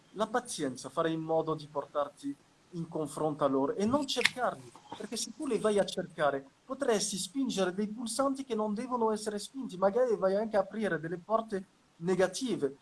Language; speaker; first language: Italian; non-native, fluent; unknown